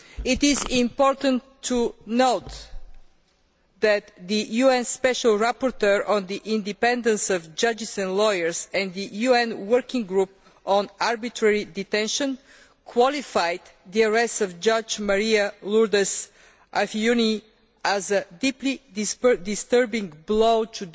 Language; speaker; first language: English; non-native, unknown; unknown